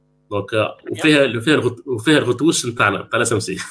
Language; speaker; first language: Arabic; native; Arabic